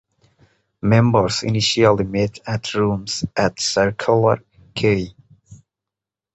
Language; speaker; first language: English; non-native, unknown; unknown